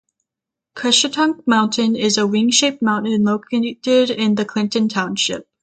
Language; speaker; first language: English; native; English